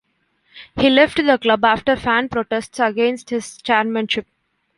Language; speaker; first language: English; non-native, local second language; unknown